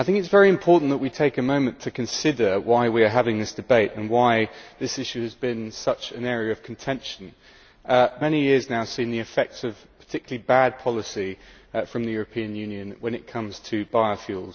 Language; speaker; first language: English; native; English